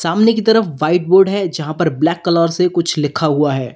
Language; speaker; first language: Hindi; native; Hindi